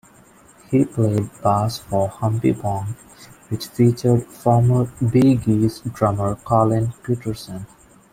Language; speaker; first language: English; non-native, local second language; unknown